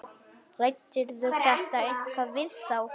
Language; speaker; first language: Icelandic; native; Icelandic